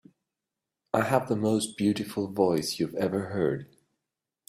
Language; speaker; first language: English; native; English